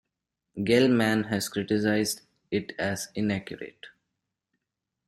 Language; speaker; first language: English; non-native, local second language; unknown